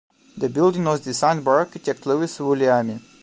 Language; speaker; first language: English; non-native, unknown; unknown